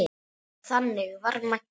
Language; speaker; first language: Icelandic; native; Icelandic